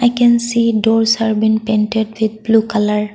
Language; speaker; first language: English; non-native, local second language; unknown